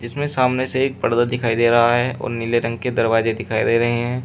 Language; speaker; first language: Hindi; native; Hindi